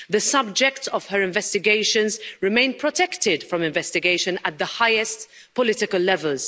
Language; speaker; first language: English; non-native, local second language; Maltese